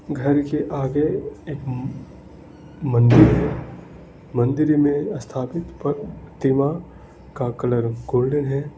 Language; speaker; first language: Hindi; non-native, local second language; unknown